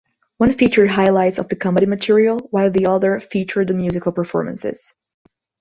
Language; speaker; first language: English; non-native, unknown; Portuguese